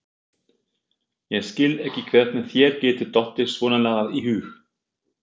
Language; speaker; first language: Icelandic; non-native, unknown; German